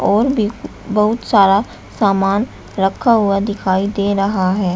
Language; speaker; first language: Hindi; native; Hindi